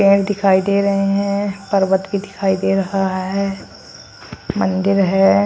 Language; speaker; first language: Hindi; native; Hindi